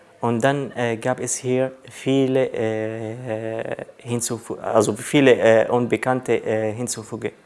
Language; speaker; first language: German; non-native, learner; Arabic